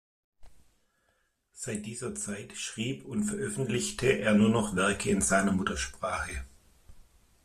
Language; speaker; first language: German; native; German